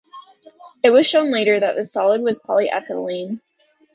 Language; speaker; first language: English; native; English